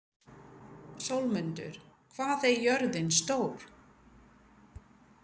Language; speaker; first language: Icelandic; non-native, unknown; English